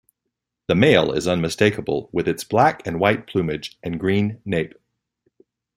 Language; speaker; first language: English; native; English